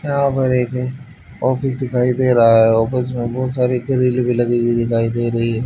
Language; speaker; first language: Hindi; native; Hindi